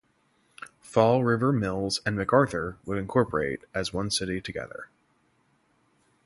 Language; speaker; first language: English; native; English